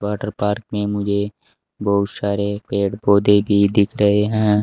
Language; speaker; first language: Hindi; native; Hindi